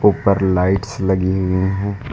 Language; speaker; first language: Hindi; native; Hindi